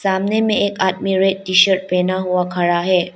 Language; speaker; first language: Hindi; non-native, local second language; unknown